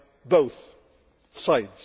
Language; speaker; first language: English; non-native, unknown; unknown